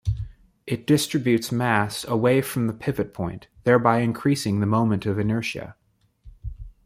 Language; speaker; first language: English; native; English